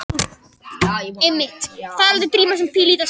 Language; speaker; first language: Icelandic; non-native, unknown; Japanese